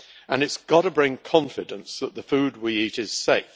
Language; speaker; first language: English; native; English